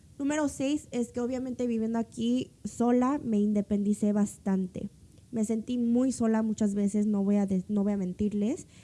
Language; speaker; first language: Spanish; early bilingual, other home language; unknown